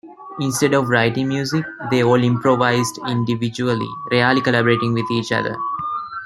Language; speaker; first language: English; non-native, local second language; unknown